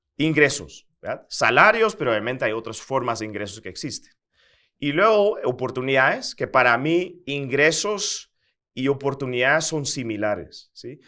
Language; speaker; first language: Spanish; non-native, fluent; Dutch